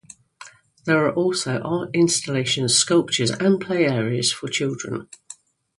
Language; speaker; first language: English; native; English